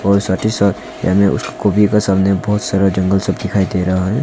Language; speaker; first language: Hindi; non-native, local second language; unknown